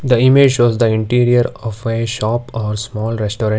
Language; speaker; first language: English; non-native, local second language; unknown